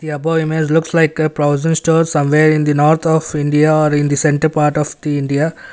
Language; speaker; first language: English; non-native, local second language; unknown